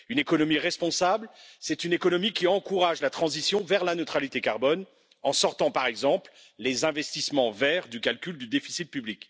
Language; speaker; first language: French; native; French